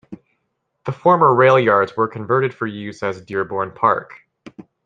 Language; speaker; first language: English; native; English